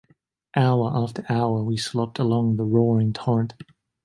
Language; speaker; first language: English; native; English